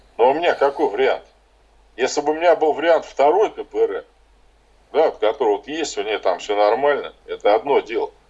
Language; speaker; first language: Russian; native; Russian